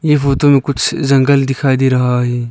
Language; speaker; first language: Hindi; non-native, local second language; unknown